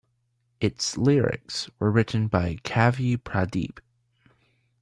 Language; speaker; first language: English; native; English